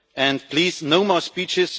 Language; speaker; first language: English; non-native, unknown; German